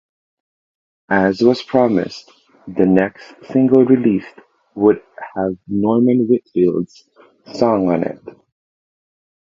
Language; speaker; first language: English; non-native, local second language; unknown